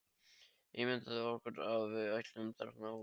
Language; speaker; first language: Icelandic; non-native, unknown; Polish